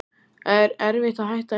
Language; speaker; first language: Icelandic; native; Icelandic